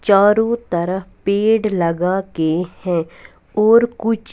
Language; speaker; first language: Hindi; non-native, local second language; Punjabi